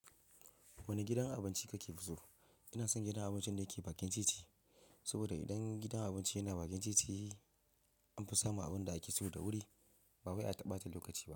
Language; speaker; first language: Hausa; non-native, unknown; Yoruba